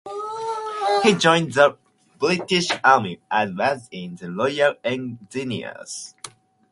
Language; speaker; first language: English; non-native, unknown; Japanese